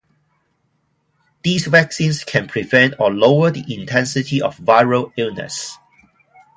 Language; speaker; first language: English; non-native, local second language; Cantonese